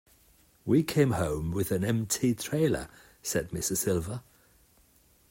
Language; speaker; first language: English; non-native, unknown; Catalan